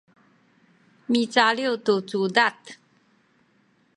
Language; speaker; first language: Sakizaya; non-native, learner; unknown